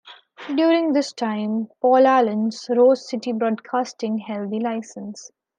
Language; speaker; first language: English; non-native, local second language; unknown